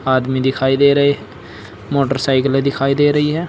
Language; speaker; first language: Hindi; native; Hindi